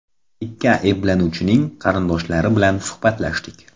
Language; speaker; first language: Uzbek; non-native, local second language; Kara-Kalpak